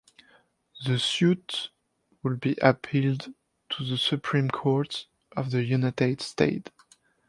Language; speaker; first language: English; non-native, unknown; French